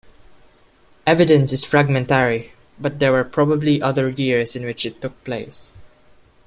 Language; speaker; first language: English; non-native, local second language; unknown